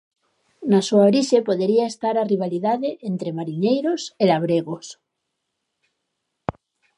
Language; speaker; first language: Galician; native; Galician